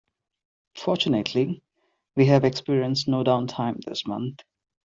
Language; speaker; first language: English; non-native, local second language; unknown